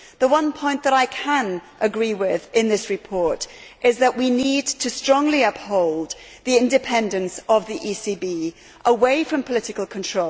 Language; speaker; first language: English; native; English